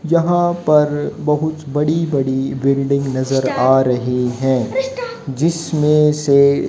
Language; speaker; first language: Hindi; native; Hindi